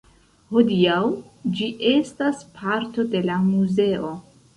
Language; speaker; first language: Esperanto; non-native, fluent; Central Kurdish